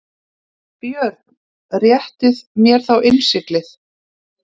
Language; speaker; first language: Icelandic; native; Icelandic